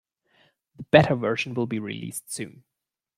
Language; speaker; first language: English; non-native, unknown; German